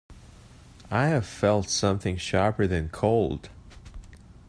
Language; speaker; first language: English; native; English